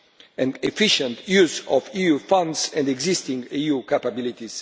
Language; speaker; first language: English; non-native, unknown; Romanian